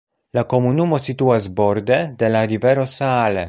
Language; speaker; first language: Esperanto; non-native, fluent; Polish